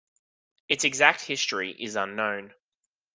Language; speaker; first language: English; native; English